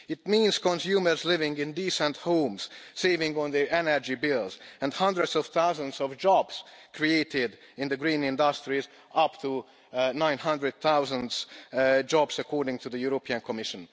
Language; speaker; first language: English; non-native, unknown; Hungarian